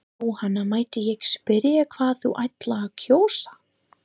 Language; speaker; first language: Icelandic; non-native, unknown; English